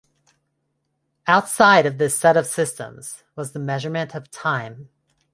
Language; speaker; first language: English; non-native, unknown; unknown